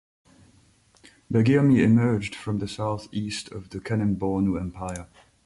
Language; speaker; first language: English; non-native, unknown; French